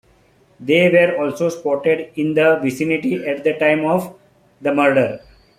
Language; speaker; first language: English; non-native, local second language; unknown